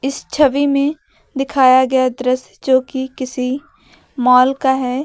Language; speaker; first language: Hindi; native; Hindi